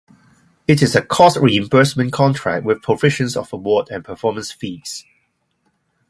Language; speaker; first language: English; non-native, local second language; Cantonese